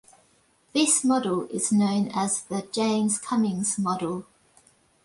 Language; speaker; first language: English; native; English